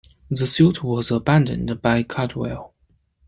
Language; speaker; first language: English; non-native, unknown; Chinese